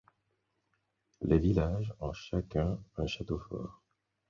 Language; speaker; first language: French; non-native, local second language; Haitian Creole